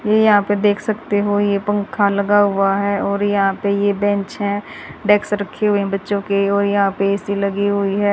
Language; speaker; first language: Hindi; native; Hindi